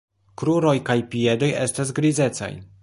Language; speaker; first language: Esperanto; non-native, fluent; Polish